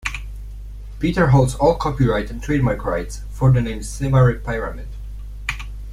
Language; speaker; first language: English; non-native, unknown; Polish